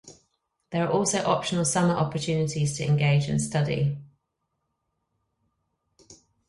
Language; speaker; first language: English; native; English